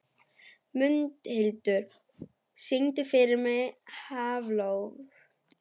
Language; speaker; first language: Icelandic; non-native, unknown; German